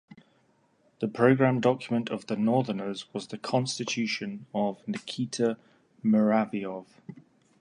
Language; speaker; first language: English; native; English